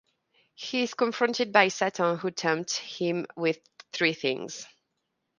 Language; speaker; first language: English; non-native, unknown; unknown